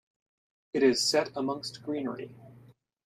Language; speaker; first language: English; native; English